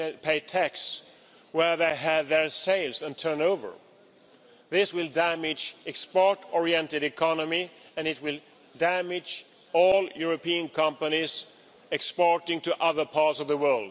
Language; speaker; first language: English; non-native, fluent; Swedish